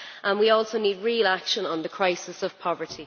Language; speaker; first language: English; native; English